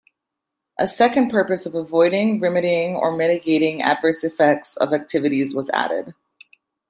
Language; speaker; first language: English; native; English